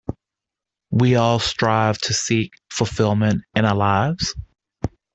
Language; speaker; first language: English; native; English